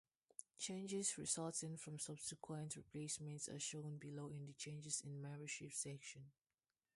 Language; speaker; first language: English; non-native, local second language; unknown